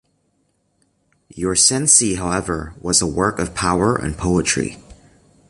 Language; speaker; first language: English; native; English